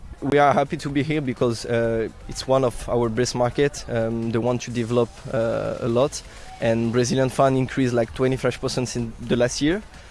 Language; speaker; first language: English; non-native, fluent; French